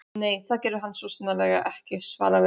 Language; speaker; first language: Icelandic; non-native, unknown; Polish